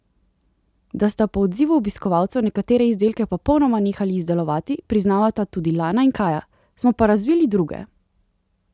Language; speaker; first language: Slovenian; native; Slovenian